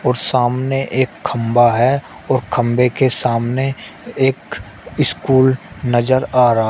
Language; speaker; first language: Hindi; native; Hindi